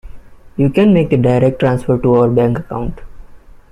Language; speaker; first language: English; non-native, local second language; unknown